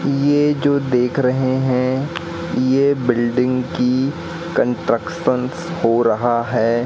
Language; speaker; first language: Hindi; native; Hindi